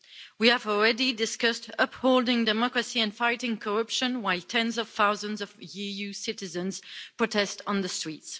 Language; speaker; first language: English; non-native, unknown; French